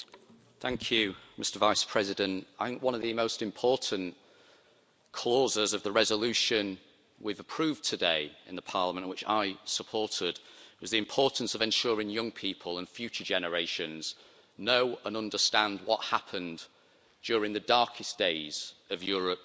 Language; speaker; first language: English; native; English